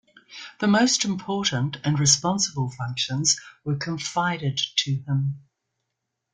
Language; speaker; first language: English; native; English